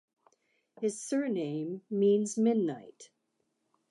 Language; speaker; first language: English; native; English